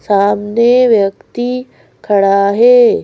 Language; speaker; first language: Hindi; native; Hindi